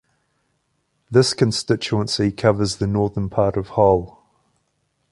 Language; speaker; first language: English; native; English